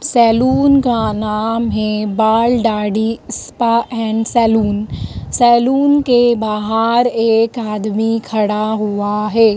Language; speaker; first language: Hindi; native; Hindi